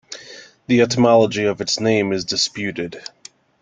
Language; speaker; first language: English; native; English